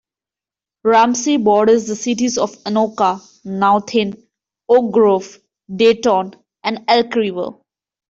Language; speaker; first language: English; non-native, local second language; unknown